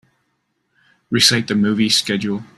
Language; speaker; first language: English; native; English